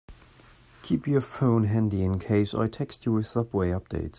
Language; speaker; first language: English; non-native, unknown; German